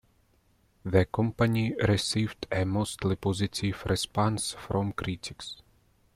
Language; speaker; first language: English; non-native, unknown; Russian